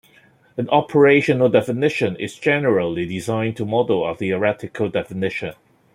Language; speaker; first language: English; non-native, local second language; Cantonese